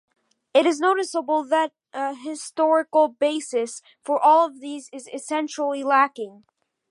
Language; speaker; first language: English; native; English